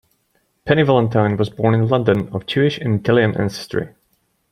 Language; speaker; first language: English; native; English